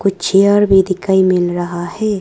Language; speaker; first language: Hindi; non-native, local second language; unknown